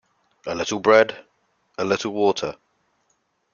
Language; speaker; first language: English; native; English